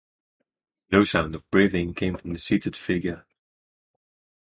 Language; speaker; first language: English; non-native, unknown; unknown